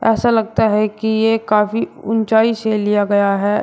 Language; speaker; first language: Hindi; native; Hindi